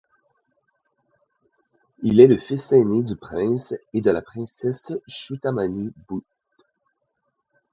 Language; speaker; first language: French; native; French